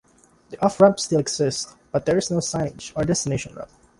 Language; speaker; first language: English; non-native, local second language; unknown